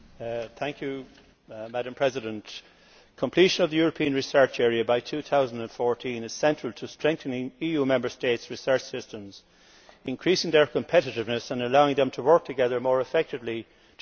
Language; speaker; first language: English; native; English